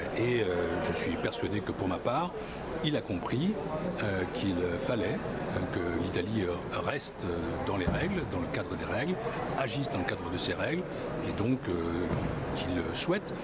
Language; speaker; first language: French; native; French